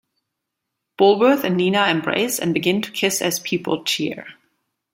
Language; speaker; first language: English; non-native, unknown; German